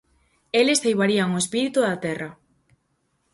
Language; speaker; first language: Galician; native; Galician